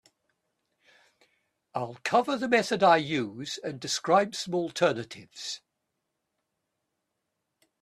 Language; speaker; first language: English; native; English